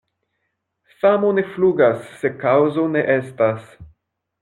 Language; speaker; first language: Esperanto; non-native, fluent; French